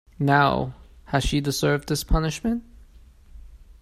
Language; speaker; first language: English; non-native, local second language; Cantonese